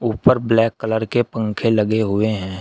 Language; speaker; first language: Hindi; native; Hindi